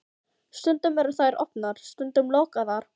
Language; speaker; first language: Icelandic; non-native, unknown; Filipino